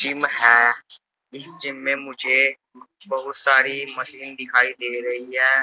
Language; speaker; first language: Hindi; native; Hindi